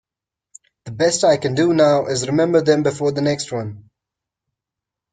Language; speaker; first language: English; non-native, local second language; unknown